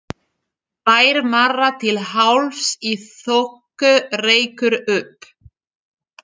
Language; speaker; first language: Icelandic; non-native, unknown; French